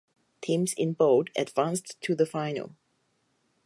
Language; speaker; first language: English; non-native, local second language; Cantonese